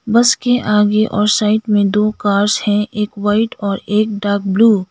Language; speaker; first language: Hindi; non-native, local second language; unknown